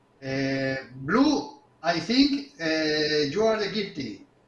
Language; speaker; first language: English; non-native, learner; Spanish